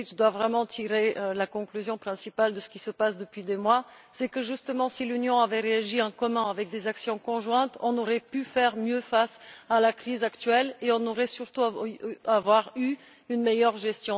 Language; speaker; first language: French; non-native, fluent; Bulgarian